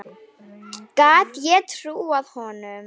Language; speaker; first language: Icelandic; native; Icelandic